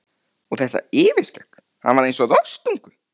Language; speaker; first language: Icelandic; native; Icelandic